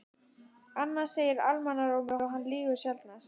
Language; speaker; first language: Icelandic; native; Icelandic